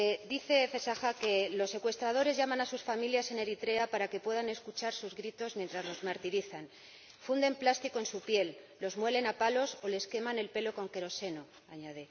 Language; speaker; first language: Spanish; native; Spanish